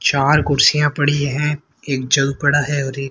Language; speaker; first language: Hindi; native; Hindi